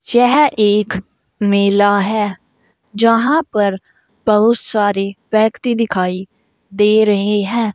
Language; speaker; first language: Hindi; native; Hindi